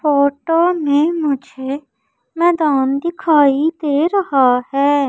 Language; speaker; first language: Hindi; native; Hindi